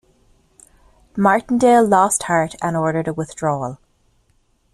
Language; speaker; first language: English; native; English